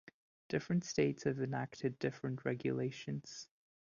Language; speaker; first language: English; non-native, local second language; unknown